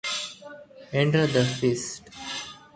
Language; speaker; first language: English; non-native, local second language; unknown